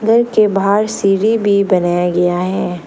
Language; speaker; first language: Hindi; non-native, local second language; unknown